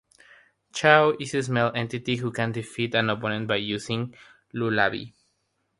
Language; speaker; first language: English; non-native, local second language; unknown